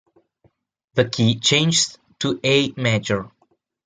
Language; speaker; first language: English; non-native, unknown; Italian